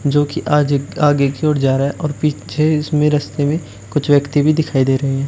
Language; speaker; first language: Hindi; native; Hindi